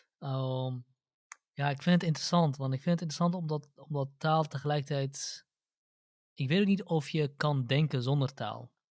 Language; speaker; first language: Dutch; early bilingual, other home language; Central Kurdish